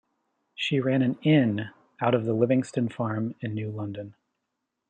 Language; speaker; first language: English; native; English